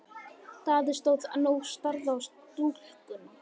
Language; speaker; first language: Icelandic; native; Icelandic